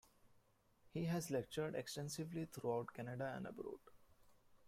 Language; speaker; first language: English; non-native, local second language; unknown